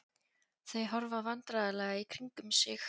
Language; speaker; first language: Icelandic; non-native, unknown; Polish